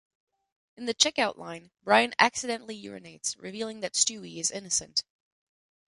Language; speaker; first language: English; non-native, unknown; French